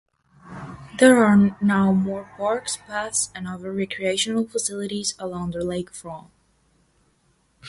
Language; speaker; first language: English; non-native, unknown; Galician